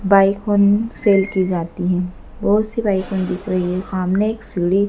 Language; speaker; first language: Hindi; native; Hindi